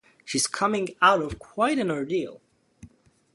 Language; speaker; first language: English; native; English